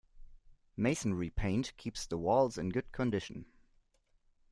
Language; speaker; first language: English; non-native, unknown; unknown